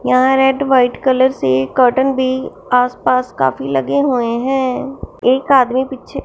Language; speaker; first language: Hindi; non-native, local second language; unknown